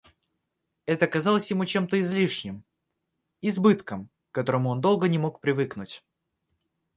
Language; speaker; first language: Russian; native; Russian